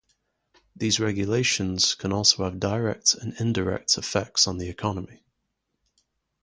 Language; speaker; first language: English; native; English